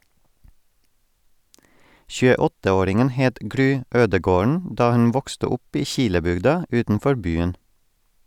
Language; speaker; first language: Norwegian; non-native, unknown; Estonian